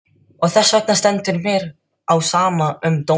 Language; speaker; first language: Icelandic; non-native, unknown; Filipino